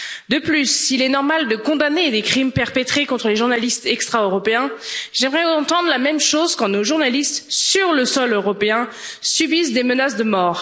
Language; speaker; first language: French; native; French